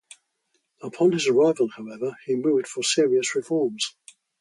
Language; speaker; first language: English; native; English